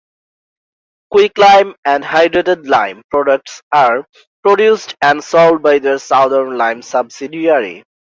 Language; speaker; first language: English; non-native, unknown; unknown